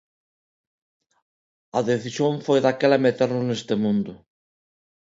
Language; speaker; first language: Galician; non-native, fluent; Spanish